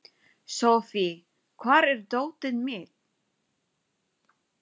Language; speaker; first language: Icelandic; non-native, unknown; Filipino